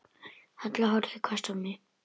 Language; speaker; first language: Icelandic; native; Icelandic